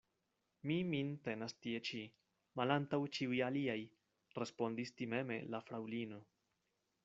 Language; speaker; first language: Esperanto; non-native, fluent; Spanish